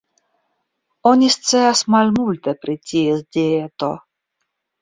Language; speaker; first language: Esperanto; non-native, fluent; Russian